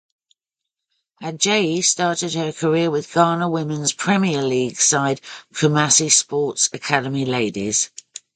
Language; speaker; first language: English; native; English